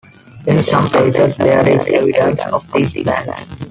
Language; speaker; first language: English; non-native, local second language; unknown